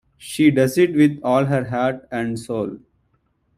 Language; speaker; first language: English; non-native, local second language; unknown